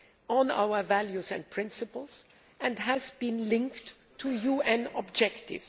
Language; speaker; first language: English; non-native, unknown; German